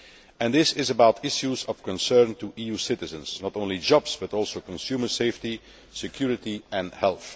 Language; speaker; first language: English; non-native, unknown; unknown